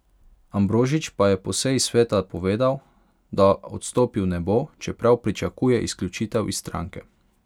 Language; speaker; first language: Slovenian; non-native, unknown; Hungarian